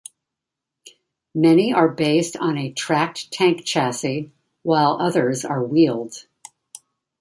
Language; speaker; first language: English; native; English